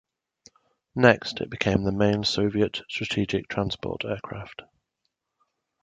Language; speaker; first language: English; native; English